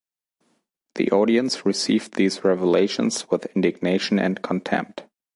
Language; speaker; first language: English; non-native, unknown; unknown